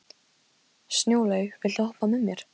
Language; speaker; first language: Icelandic; non-native, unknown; Polish